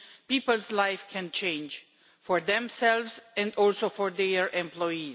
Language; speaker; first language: English; non-native, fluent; Romanian